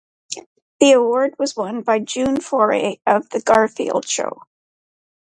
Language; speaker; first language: English; native; English